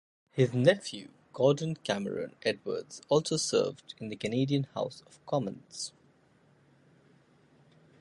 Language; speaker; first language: English; non-native, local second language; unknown